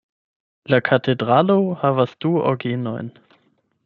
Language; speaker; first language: Esperanto; non-native, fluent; German